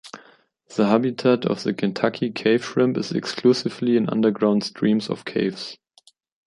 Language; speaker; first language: English; non-native, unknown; German